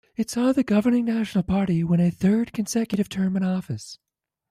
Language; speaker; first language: English; native; English